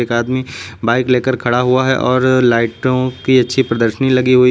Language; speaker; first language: Hindi; native; Hindi